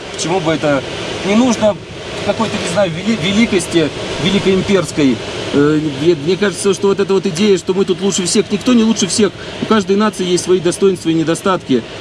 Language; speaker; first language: Russian; native; Russian